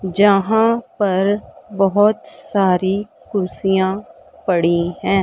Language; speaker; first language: Hindi; non-native, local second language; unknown